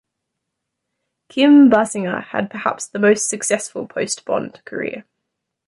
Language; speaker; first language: English; native; English